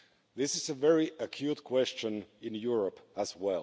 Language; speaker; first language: English; non-native, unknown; Finnish